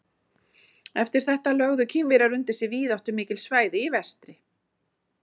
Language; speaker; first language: Icelandic; native; Icelandic